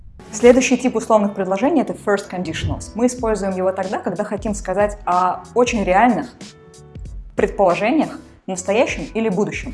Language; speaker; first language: Russian; native; Russian